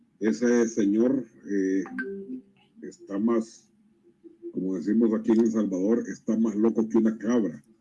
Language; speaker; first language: Spanish; native; Spanish